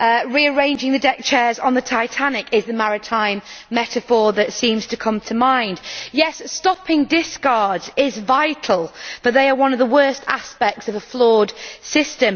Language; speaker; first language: English; native; English